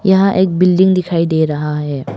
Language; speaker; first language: Hindi; non-native, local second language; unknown